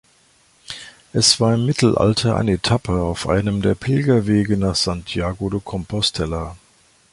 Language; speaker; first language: German; native; German